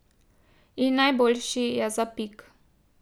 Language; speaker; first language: Slovenian; native; Slovenian